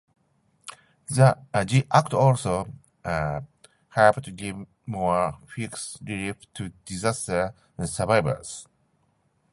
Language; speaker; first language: English; non-native, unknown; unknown